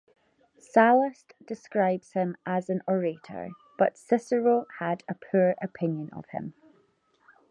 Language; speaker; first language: English; native; English